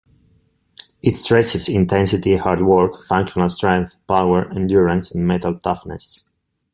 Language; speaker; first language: English; non-native, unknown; Italian